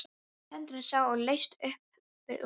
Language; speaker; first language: Icelandic; non-native, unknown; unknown